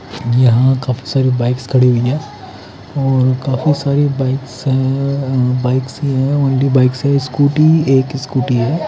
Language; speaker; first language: Hindi; native; Hindi